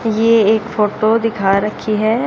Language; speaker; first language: Hindi; native; Hindi